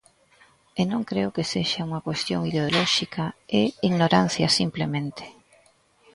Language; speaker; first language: Galician; native; Galician